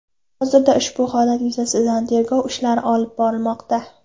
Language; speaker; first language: Uzbek; non-native, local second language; Kara-Kalpak